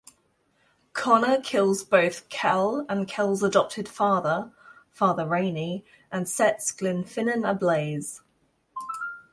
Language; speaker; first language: English; non-native, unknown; German